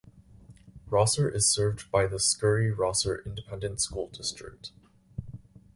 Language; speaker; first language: English; native; English